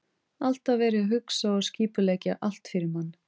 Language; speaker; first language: Icelandic; non-native, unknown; Portuguese